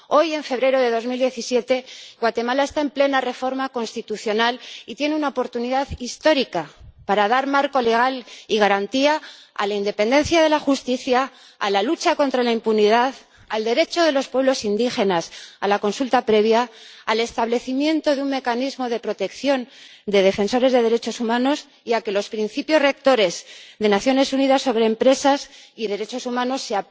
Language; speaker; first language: Spanish; native; Spanish